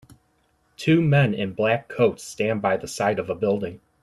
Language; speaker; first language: English; native; English